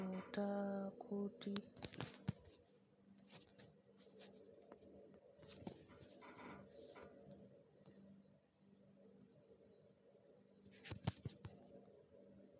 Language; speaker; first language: Hausa; native; Hausa